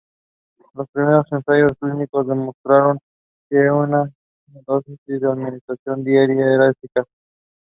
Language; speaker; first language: English; non-native, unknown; Spanish